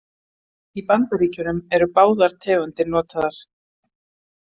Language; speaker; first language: Icelandic; native; Icelandic